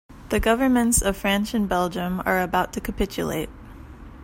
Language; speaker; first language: English; native; English